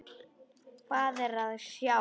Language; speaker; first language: Icelandic; non-native, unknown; Polish